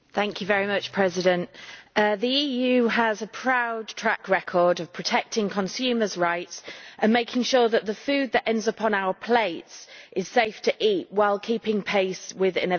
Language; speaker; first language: English; native; English